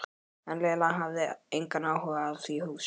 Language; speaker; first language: Icelandic; native; Icelandic